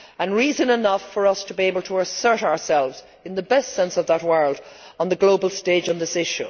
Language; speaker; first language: English; native; English